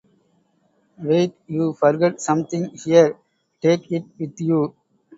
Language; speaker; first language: English; non-native, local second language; Tamil